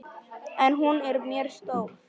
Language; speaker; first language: Icelandic; non-native, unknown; Polish